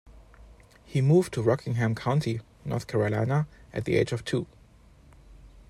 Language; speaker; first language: English; non-native, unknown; German